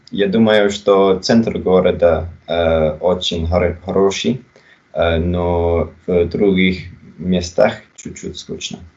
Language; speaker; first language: Russian; non-native, learner; English